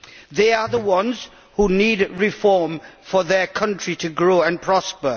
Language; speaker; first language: English; native; English